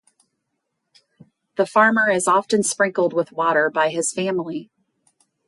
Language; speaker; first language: English; native; English